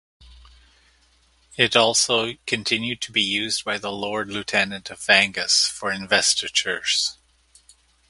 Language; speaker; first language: English; native; English